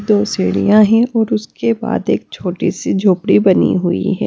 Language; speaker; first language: Hindi; non-native, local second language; Punjabi